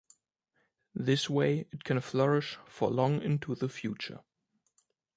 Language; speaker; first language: English; non-native, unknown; German